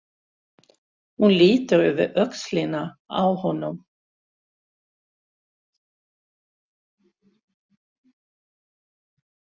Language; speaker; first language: Icelandic; non-native, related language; Swedish